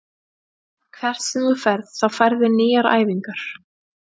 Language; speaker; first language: Icelandic; native; Icelandic